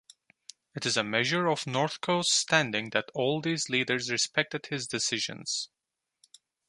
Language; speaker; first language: English; non-native, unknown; Turkish